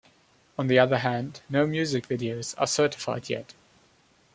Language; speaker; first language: English; non-native, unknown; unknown